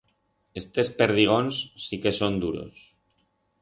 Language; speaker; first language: Aragonese; non-native, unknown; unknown